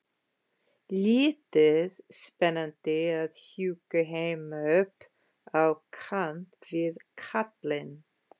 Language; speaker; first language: Icelandic; non-native, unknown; English